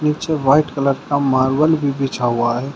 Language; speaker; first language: Hindi; native; Hindi